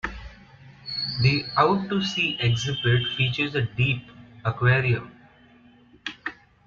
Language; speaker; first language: English; non-native, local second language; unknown